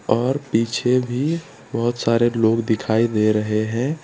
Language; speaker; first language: Hindi; non-native, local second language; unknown